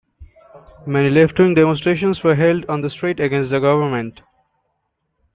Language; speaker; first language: English; non-native, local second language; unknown